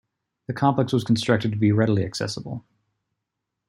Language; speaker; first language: English; native; English